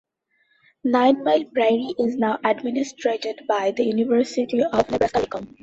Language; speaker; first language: English; non-native, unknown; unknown